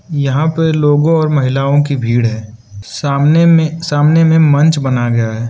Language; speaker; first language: Hindi; non-native, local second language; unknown